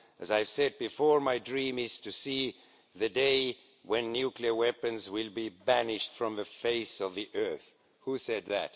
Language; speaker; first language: English; non-native, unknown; Estonian